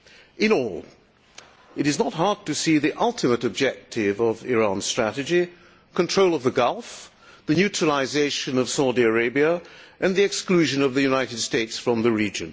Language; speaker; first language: English; non-native, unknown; Hungarian